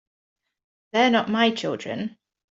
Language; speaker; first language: English; native; English